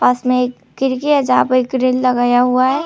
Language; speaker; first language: Hindi; non-native, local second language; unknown